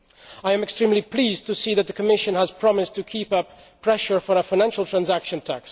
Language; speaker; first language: English; non-native, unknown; Dutch